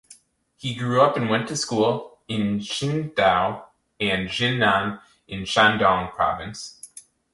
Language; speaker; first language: English; native; English